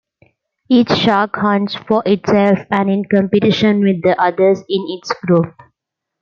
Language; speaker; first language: English; non-native, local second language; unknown